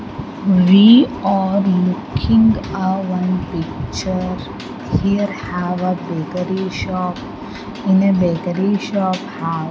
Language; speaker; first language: English; non-native, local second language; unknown